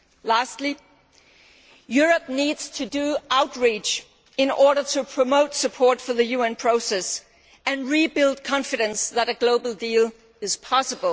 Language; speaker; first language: English; non-native, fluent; Danish